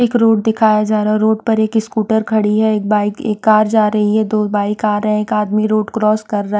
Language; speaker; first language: Hindi; non-native, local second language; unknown